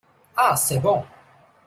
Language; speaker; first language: French; non-native, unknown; German